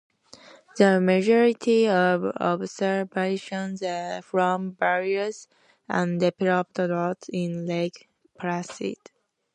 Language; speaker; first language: English; native; English